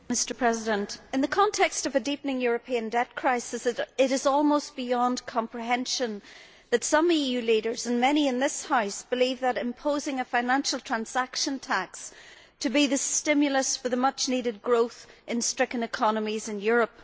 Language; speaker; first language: English; native; English